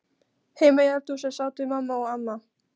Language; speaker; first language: Icelandic; non-native, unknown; Polish